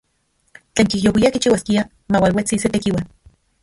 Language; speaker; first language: Central Puebla Nahuatl; non-native, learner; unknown